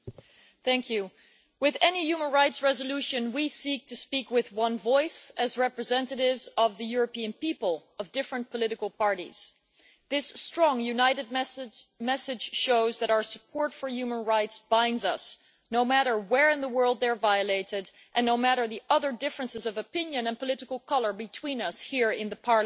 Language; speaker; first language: English; non-native, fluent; Dutch